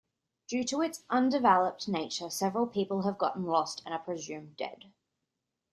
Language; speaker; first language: English; native; English